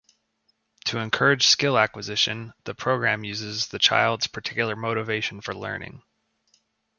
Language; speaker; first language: English; native; English